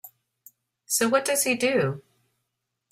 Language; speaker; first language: English; native; English